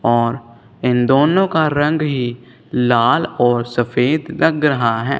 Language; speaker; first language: Hindi; non-native, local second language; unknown